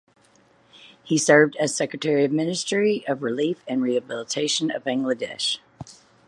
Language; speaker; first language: English; native; English